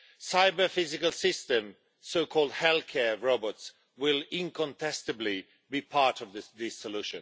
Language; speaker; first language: English; non-native, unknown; Swedish